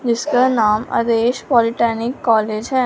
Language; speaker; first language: Hindi; non-native, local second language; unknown